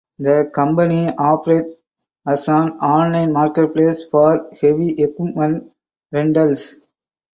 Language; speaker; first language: English; non-native, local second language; Tamil